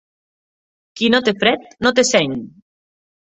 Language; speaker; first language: Catalan; native; Catalan